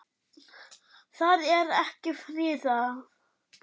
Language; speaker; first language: Icelandic; non-native, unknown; German